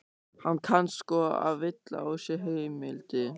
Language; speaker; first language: Icelandic; non-native, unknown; German